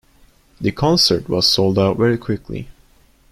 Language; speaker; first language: English; non-native, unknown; Turkish